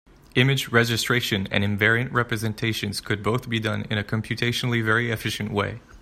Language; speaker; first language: English; native; English